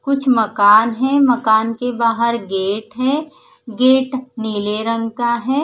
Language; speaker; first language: Hindi; non-native, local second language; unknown